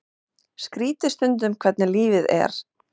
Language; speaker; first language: Icelandic; non-native, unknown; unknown